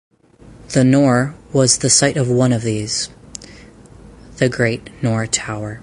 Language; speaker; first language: English; native; English